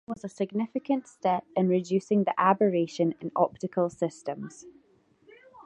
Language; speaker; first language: English; native; English